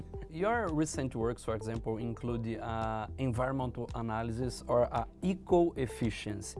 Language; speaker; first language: English; non-native, learner; Portuguese